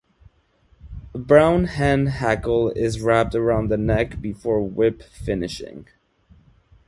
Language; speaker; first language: English; non-native, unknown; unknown